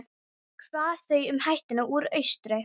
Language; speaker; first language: Icelandic; non-native, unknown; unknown